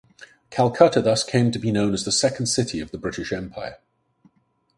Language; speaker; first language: English; native; English